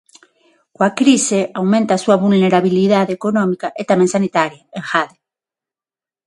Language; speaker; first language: Galician; non-native, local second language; Spanish